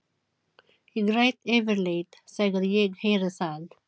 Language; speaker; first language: Icelandic; non-native, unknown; Filipino